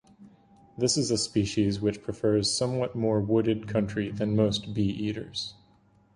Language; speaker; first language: English; native; English